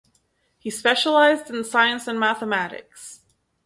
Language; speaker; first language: English; native; English